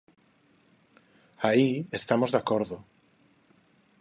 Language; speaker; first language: Galician; non-native, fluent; Spanish